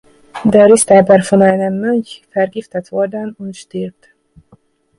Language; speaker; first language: German; non-native, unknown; Hungarian